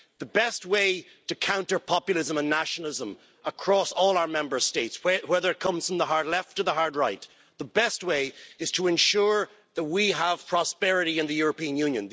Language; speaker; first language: English; native; English